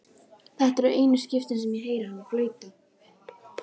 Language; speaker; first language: Icelandic; native; Icelandic